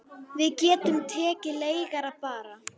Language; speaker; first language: Icelandic; native; Icelandic